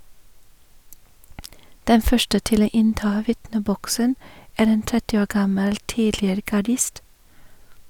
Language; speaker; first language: Norwegian; non-native, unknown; English